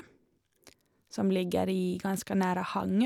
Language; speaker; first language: Norwegian; non-native, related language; Swedish